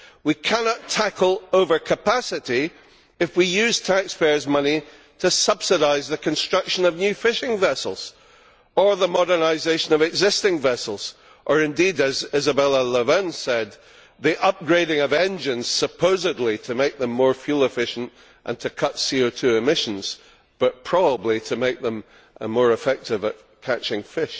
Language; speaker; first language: English; native; English